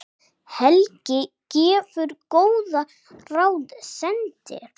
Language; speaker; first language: Icelandic; non-native, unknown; English